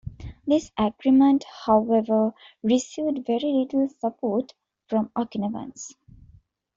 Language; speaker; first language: English; non-native, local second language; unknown